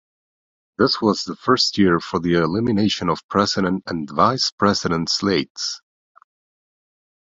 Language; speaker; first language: English; non-native, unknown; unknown